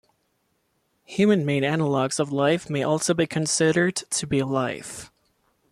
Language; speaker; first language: English; non-native, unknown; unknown